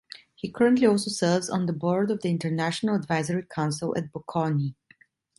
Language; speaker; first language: English; non-native, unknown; Italian